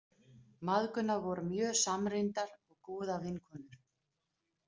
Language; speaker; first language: Icelandic; non-native, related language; Danish